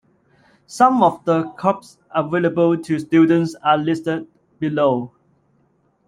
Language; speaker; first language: English; non-native, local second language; Cantonese